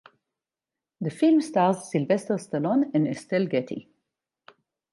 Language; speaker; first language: English; non-native, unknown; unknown